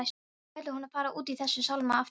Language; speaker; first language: Icelandic; non-native, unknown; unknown